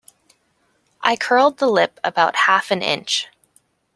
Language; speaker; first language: English; native; English